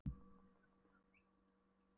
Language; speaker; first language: Icelandic; non-native, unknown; Polish